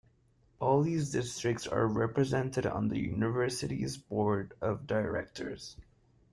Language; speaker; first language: English; non-native, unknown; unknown